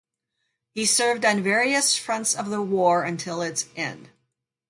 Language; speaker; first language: English; native; English